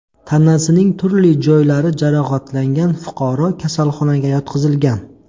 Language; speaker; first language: Uzbek; native; Uzbek